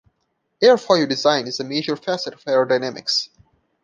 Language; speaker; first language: English; non-native, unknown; Portuguese